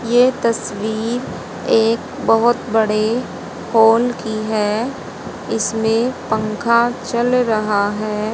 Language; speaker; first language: Hindi; native; Hindi